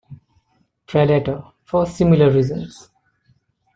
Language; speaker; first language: English; non-native, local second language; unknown